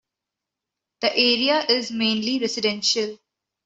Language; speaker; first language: English; non-native, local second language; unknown